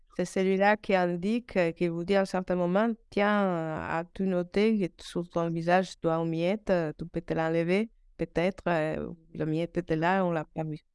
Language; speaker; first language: French; non-native, fluent; Italian